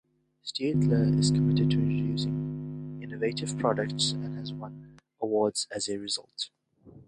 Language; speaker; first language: English; non-native, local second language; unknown